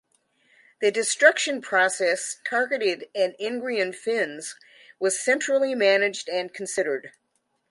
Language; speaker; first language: English; native; English